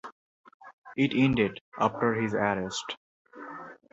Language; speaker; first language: English; non-native, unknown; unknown